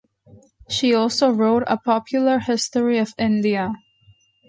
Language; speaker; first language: English; non-native, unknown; Spanish